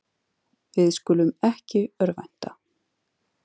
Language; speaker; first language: Icelandic; native; Icelandic